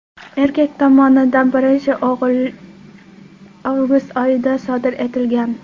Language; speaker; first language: Uzbek; non-native, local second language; Kara-Kalpak